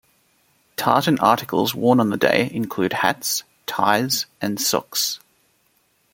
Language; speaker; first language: English; native; English